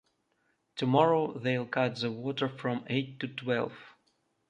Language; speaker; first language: English; non-native, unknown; Russian